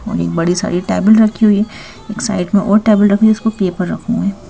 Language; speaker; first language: Hindi; native; Hindi